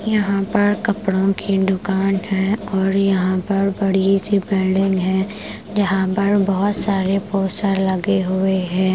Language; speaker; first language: Hindi; non-native, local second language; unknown